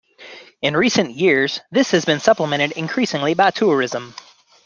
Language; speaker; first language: English; native; English